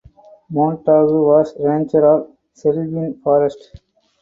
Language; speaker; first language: English; non-native, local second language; Tamil